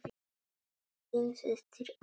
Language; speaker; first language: Icelandic; non-native, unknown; Polish